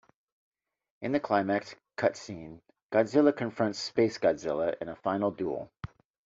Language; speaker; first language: English; native; English